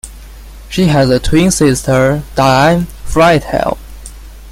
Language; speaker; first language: English; non-native, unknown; Chinese